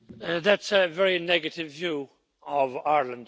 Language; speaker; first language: English; native; English